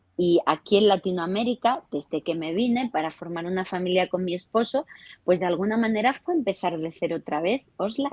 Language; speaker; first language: Spanish; native; Spanish